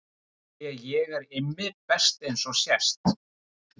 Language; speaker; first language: Icelandic; native; Icelandic